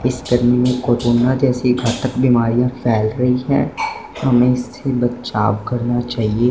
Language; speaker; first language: Hindi; non-native, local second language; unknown